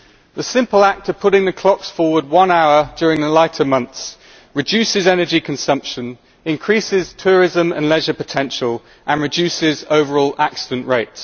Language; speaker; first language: English; native; English